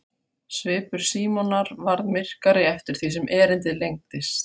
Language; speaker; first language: Icelandic; non-native, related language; Faroese